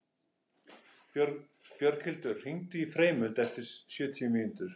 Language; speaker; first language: Icelandic; non-native, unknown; English